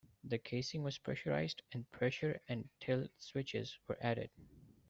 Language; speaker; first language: English; non-native, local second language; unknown